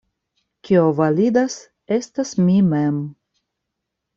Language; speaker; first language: Esperanto; non-native, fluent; Russian